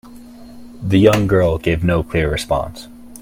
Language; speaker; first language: English; native; English